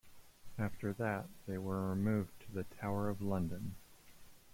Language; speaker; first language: English; native; English